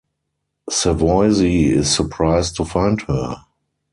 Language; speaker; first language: English; non-native, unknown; German